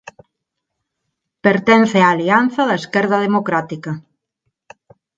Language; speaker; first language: Galician; non-native, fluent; Spanish